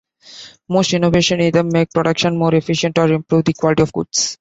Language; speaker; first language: English; non-native, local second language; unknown